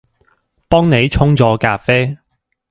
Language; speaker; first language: Cantonese; non-native, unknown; English